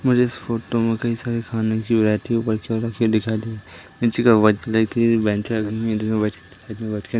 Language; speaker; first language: Hindi; native; Hindi